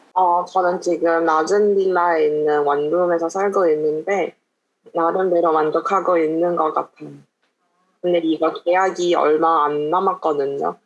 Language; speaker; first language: Korean; non-native, fluent; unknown